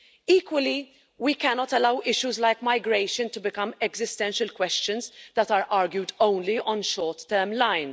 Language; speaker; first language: English; non-native, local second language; Maltese